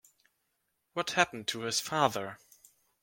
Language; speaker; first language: English; non-native, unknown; German